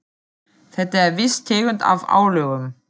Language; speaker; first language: Icelandic; non-native, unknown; German